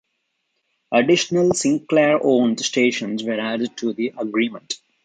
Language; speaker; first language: English; non-native, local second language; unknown